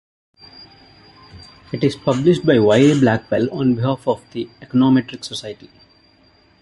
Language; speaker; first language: English; non-native, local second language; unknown